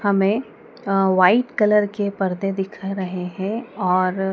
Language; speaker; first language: Hindi; native; Hindi